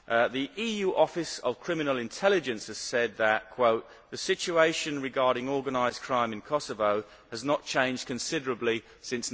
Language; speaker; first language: English; native; English